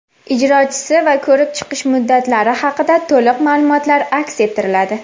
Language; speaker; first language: Uzbek; native; Uzbek